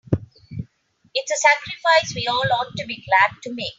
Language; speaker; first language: English; non-native, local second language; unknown